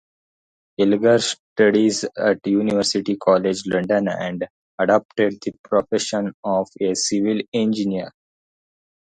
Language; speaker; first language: English; non-native, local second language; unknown